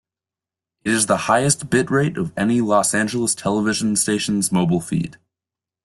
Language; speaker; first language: English; native; English